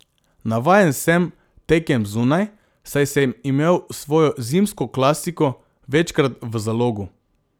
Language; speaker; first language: Slovenian; non-native, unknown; Macedonian